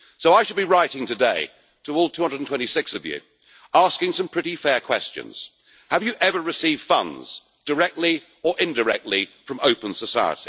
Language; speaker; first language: English; native; English